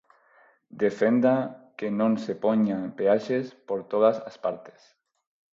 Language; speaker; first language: Galician; non-native, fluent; Spanish